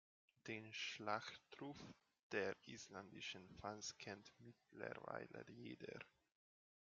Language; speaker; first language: German; non-native, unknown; Hungarian